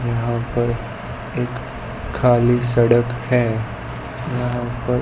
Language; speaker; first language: Hindi; non-native, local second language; Gujarati